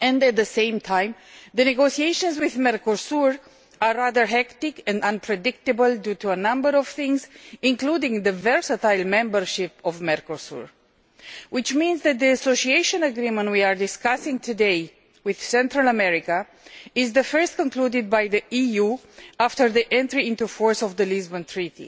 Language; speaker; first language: English; non-native, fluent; Romanian